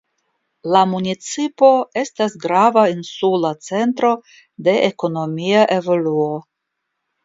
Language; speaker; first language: Esperanto; non-native, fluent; Russian